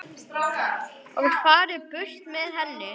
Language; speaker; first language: Icelandic; native; Icelandic